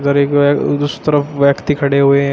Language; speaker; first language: Hindi; native; Hindi